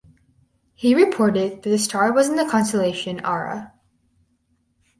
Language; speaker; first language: English; native; English